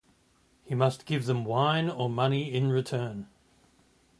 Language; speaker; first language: English; native; English